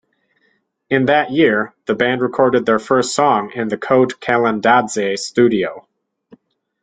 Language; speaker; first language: English; native; English